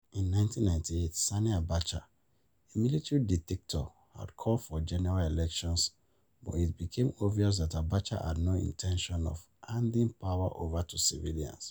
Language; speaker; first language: English; non-native, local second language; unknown